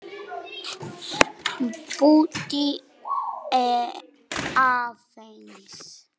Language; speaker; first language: Icelandic; non-native, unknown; Polish